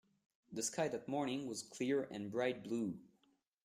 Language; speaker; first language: English; non-native, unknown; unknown